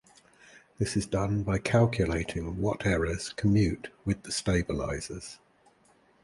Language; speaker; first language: English; native; English